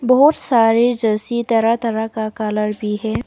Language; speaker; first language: Hindi; early bilingual, other home language; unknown